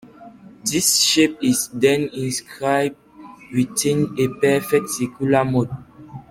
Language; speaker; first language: English; non-native, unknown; French